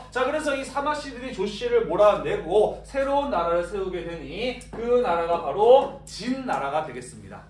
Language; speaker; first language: Korean; native; Korean